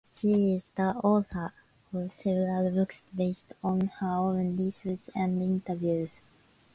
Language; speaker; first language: English; non-native, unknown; Japanese